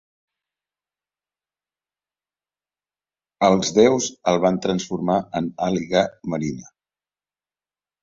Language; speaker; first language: Catalan; native; Catalan